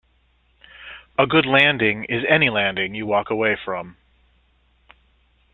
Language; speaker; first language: English; native; English